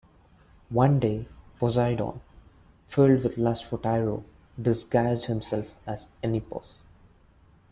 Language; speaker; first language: English; non-native, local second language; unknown